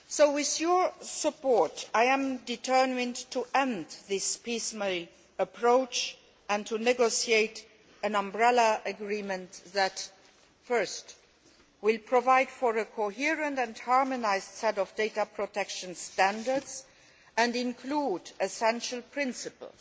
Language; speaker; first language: English; non-native, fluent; Luxembourgish